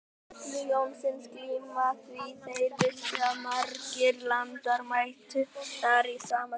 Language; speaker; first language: Icelandic; native; Icelandic